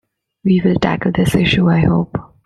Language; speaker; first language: English; non-native, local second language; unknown